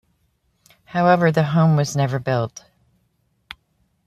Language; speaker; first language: English; native; English